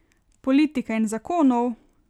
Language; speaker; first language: Slovenian; native; Slovenian